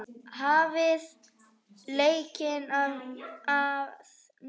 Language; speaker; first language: Icelandic; native; Icelandic